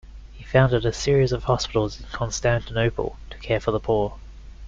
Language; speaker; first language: English; native; English